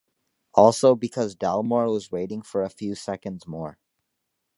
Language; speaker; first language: English; native; English